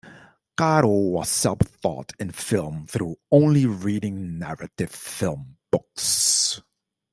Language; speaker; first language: English; non-native, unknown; Dutch